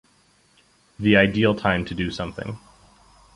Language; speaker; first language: English; native; English